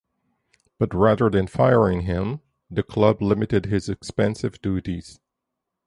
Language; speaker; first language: English; native; English